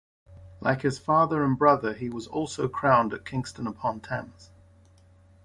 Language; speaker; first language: English; native; English